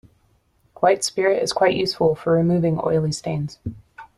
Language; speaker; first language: English; native; English